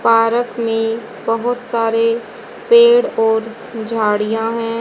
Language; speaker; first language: Hindi; native; Hindi